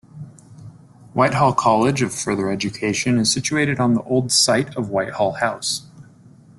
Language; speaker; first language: English; native; English